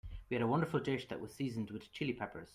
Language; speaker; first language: English; native; English